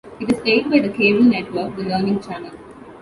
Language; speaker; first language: English; non-native, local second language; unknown